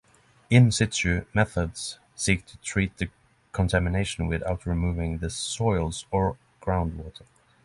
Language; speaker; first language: English; non-native, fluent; Norwegian